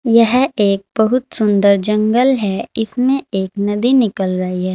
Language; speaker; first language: Hindi; native; Hindi